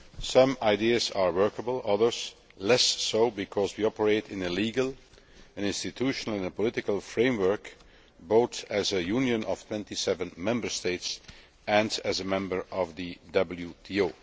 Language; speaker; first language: English; non-native, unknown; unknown